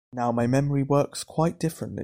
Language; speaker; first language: English; native; English